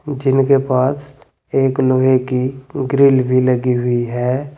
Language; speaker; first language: Hindi; native; Hindi